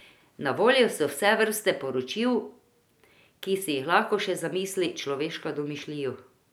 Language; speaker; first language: Slovenian; non-native, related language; Croatian